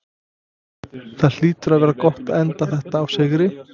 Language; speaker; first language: Icelandic; non-native, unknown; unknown